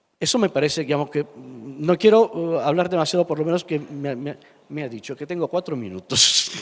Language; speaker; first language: Spanish; non-native, fluent; Italian